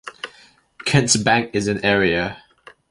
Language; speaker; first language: English; non-native, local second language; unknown